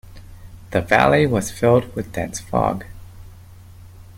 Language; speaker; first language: English; native; English